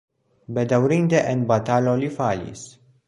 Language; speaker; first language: Esperanto; non-native, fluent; Polish